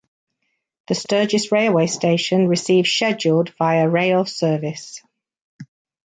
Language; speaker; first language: English; native; English